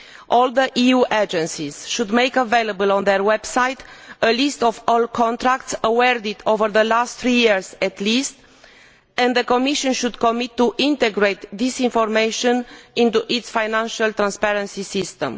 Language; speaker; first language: English; non-native, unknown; Romanian